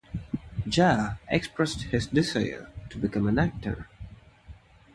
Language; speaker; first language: English; non-native, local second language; Tamil